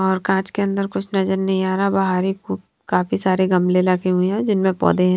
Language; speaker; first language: Hindi; native; Hindi